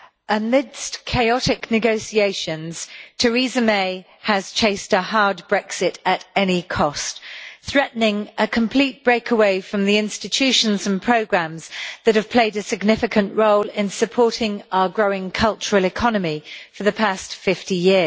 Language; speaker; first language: English; native; English